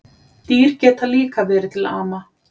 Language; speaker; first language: Icelandic; native; Icelandic